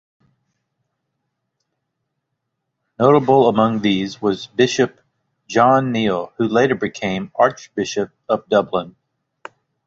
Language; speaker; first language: English; native; English